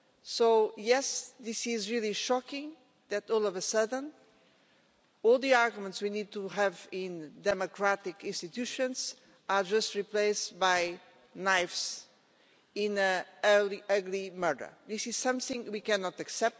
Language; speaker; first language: English; non-native, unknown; Portuguese